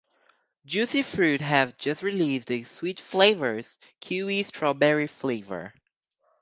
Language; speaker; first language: English; native; English